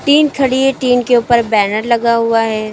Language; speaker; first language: Hindi; native; Hindi